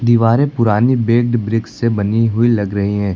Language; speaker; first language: Hindi; native; Hindi